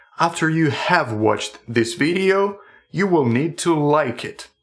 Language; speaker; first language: English; non-native, fluent; Russian